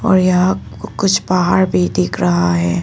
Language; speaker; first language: Hindi; non-native, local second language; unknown